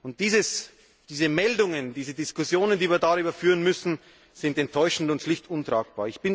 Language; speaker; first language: German; native; German